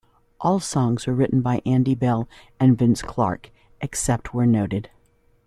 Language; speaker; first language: English; native; English